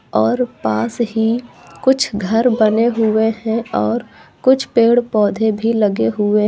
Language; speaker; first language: Hindi; native; Hindi